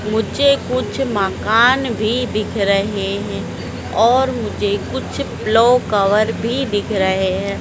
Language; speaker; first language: Hindi; native; Hindi